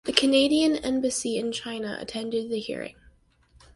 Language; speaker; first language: English; native; English